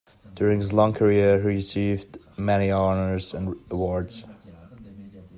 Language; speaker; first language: English; non-native, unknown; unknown